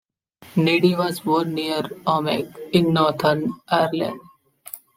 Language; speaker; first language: English; non-native, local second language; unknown